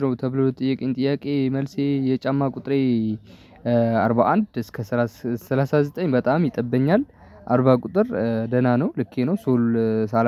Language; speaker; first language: Amharic; non-native, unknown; Tigrinya